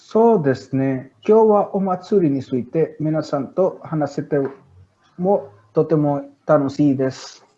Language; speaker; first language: Japanese; non-native, learner; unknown